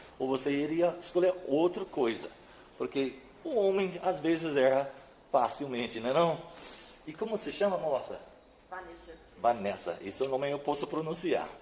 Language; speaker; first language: Portuguese; non-native, fluent; English